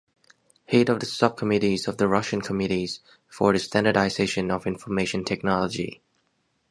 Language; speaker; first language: English; native; English